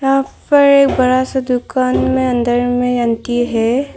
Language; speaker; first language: Hindi; non-native, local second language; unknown